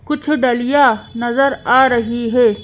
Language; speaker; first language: Hindi; native; Hindi